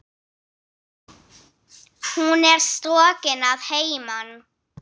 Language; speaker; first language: Icelandic; non-native, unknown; English